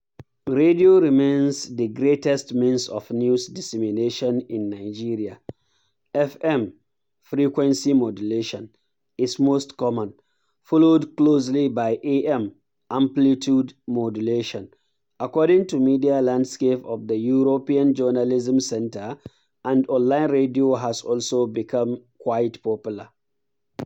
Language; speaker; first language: English; non-native, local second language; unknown